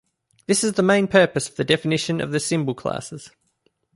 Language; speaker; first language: English; native; English